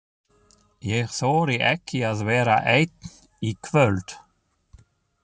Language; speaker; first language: Icelandic; non-native, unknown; German